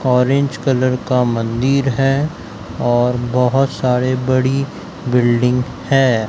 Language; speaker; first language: Hindi; native; Hindi